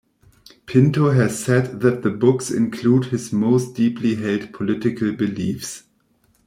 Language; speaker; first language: English; non-native, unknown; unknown